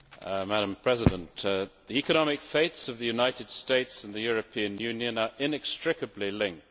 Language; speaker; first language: English; native; English